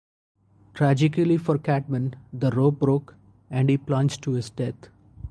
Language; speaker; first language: English; non-native, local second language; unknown